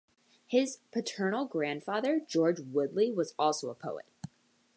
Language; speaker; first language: English; native; English